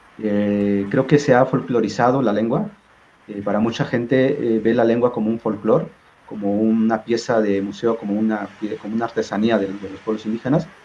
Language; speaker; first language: Spanish; non-native, local second language; Zapotec